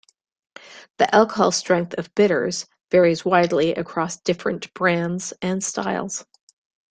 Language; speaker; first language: English; native; English